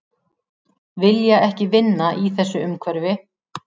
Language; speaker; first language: Icelandic; native; Icelandic